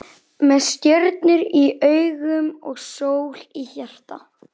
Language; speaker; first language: Icelandic; native; Icelandic